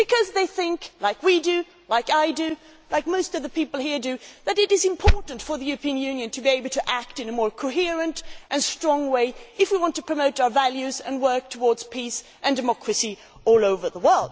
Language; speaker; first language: English; non-native, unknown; Swedish